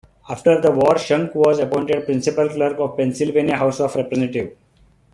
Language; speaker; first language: English; non-native, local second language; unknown